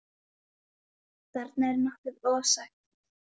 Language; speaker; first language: Icelandic; native; Icelandic